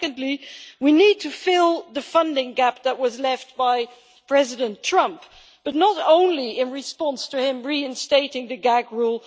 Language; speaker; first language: English; non-native, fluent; Dutch